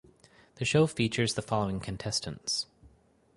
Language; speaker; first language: English; native; English